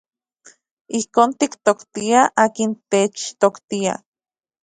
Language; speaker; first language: Central Puebla Nahuatl; native; Central Puebla Nahuatl